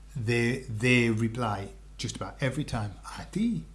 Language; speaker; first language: English; native; English